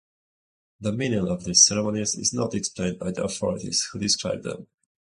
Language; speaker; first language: English; native; English